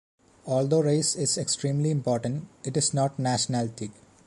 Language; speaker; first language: English; non-native, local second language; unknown